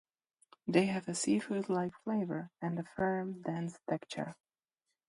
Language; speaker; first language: English; non-native, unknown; Czech